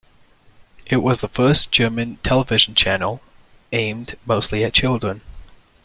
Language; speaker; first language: English; native; English